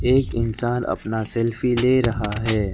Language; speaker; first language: Hindi; non-native, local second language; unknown